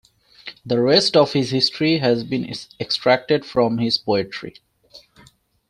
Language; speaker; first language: English; native; English